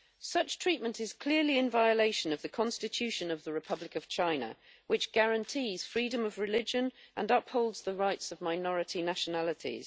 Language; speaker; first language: English; native; English